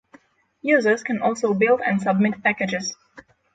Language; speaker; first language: English; non-native, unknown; Polish